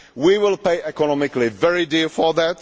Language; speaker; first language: English; non-native, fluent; Czech